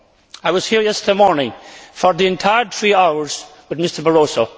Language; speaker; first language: English; native; English